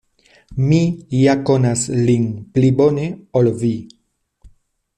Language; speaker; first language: Esperanto; non-native, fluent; Spanish